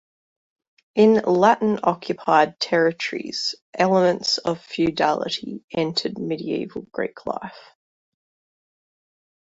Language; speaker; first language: English; native; English